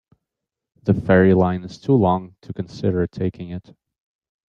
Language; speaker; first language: English; native; English